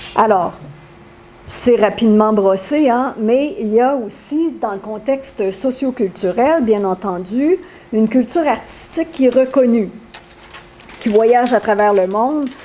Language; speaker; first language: French; native; French